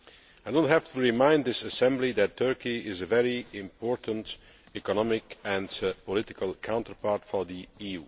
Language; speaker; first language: English; non-native, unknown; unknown